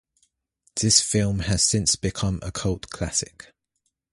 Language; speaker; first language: English; native; English